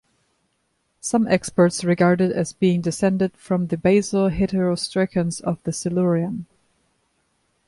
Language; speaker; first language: English; non-native, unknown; German